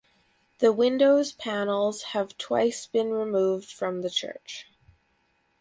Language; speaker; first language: English; native; English